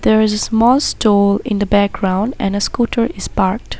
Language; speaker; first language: English; non-native, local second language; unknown